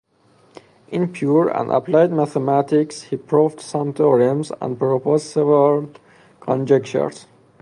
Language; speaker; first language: English; non-native, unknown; Persian